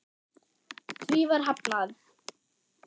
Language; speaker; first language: Icelandic; non-native, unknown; German